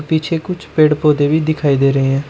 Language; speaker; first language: Hindi; native; Hindi